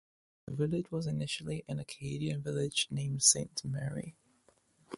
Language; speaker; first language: English; native; English